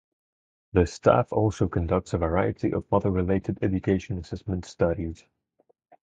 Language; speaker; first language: English; non-native, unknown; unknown